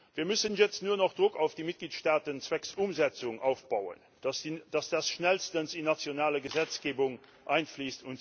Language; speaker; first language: German; non-native, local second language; Luxembourgish